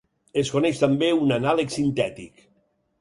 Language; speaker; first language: Catalan; native; Catalan